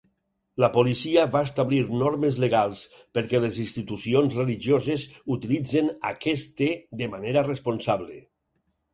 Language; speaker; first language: Catalan; native; Catalan